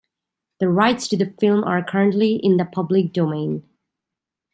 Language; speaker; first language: English; native; English